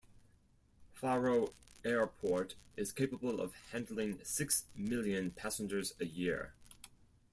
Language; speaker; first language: English; non-native, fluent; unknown